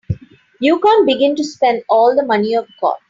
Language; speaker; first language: English; non-native, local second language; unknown